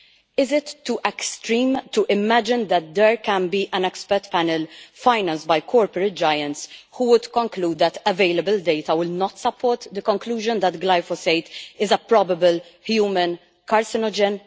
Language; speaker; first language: English; non-native, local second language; Maltese